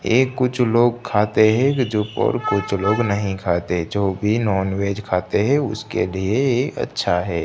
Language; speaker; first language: Hindi; non-native, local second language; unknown